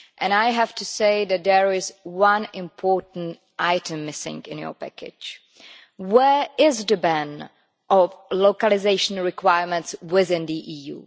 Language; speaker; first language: English; non-native, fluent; Czech